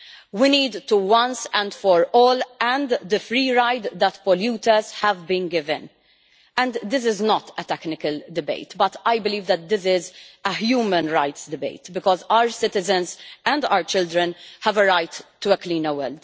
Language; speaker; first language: English; non-native, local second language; Maltese